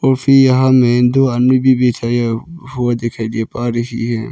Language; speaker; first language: Hindi; non-native, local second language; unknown